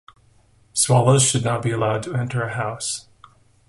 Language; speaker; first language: English; native; English